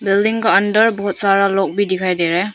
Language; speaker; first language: Hindi; non-native, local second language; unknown